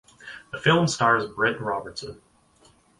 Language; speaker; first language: English; native; English